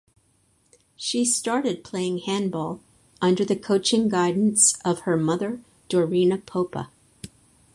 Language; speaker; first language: English; native; English